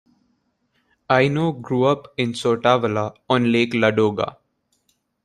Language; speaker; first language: English; non-native, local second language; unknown